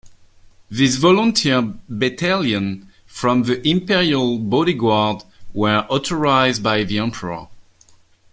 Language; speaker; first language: English; non-native, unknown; French